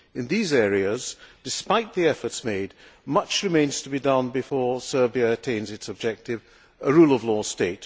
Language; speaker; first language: English; non-native, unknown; Hungarian